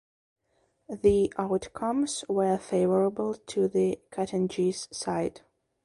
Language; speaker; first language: English; non-native, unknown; Belarusian